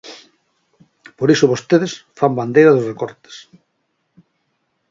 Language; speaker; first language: Galician; native; Galician